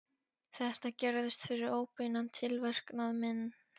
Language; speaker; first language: Icelandic; non-native, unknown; Polish